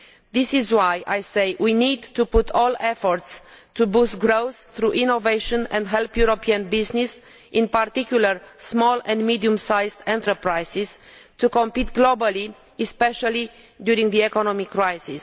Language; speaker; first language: English; non-native, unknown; Romanian